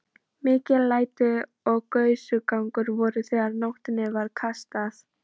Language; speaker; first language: Icelandic; non-native, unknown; Polish